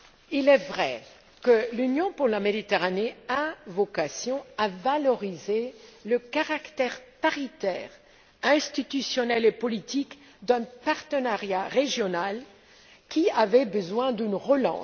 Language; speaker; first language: French; non-native, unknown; German